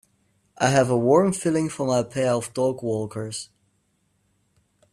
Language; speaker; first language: English; native; English